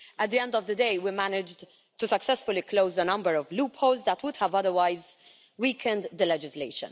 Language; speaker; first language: English; non-native, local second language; Maltese